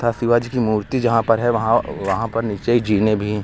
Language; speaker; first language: Hindi; native; Hindi